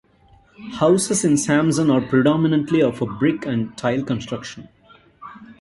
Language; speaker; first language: English; non-native, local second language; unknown